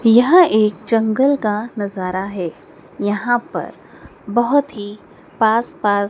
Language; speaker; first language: Hindi; native; Hindi